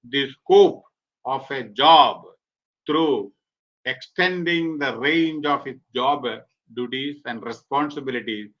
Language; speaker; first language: English; non-native, local second language; Malayalam